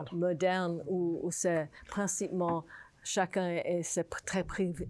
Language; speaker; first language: French; non-native, fluent; English